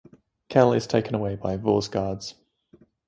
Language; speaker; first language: English; native; English